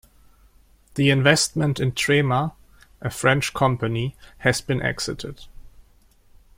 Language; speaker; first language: English; non-native, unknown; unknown